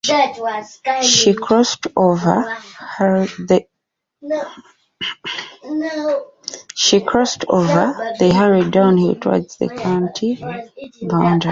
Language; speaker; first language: English; native; English